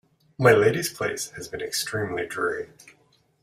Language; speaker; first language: English; native; English